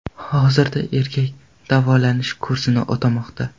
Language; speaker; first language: Uzbek; non-native, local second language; Kara-Kalpak